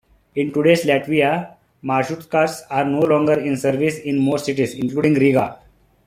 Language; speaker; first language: English; non-native, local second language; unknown